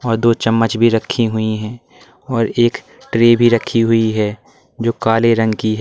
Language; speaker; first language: Hindi; native; Hindi